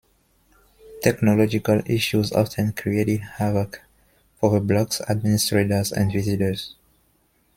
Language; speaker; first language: English; non-native, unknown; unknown